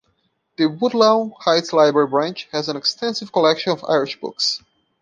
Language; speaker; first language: English; non-native, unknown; Portuguese